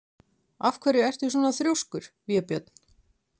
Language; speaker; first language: Icelandic; native; Icelandic